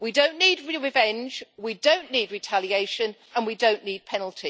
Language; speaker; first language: English; native; English